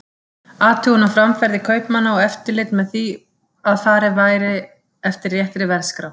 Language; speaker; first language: Icelandic; native; Icelandic